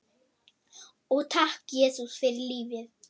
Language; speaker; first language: Icelandic; non-native, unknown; German